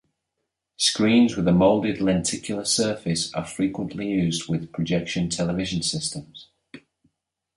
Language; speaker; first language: English; native; English